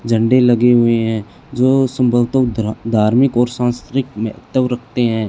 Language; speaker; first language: Hindi; native; Hindi